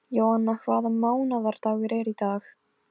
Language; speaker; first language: Icelandic; non-native, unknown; Polish